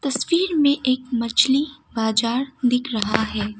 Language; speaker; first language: Hindi; non-native, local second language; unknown